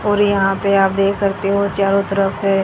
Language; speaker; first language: Hindi; native; Hindi